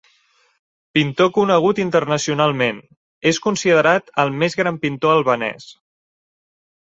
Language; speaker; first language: Catalan; native; Catalan